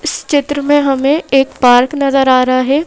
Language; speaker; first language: Hindi; native; Hindi